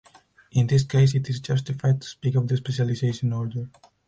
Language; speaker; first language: English; non-native, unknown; Spanish